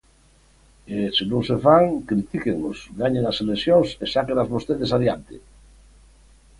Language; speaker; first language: Galician; native; Galician